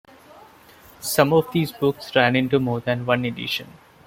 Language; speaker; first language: English; non-native, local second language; Malayalam